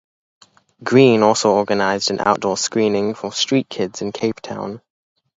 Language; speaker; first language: English; native; English